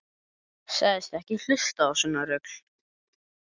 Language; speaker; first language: Icelandic; native; Icelandic